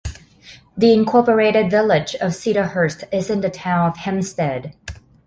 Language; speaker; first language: English; non-native, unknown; Thai